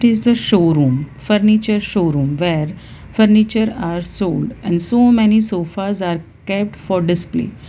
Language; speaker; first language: English; non-native, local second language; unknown